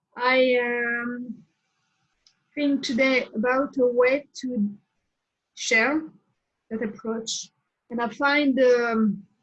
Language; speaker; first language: English; non-native, learner; French